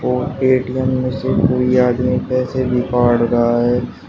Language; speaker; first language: Hindi; native; Hindi